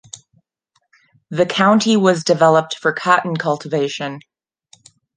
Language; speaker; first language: English; non-native, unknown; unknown